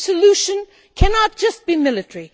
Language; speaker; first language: English; non-native, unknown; Portuguese